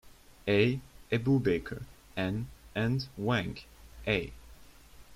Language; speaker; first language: English; non-native, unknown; Turkish